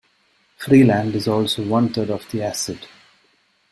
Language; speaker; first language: English; non-native, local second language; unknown